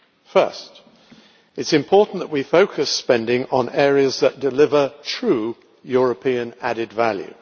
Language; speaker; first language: English; native; English